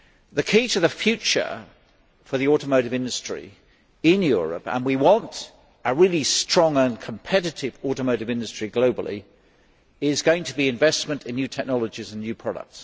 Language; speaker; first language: English; native; English